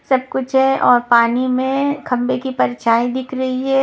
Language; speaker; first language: Hindi; non-native, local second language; Punjabi